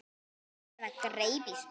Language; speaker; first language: Icelandic; native; Icelandic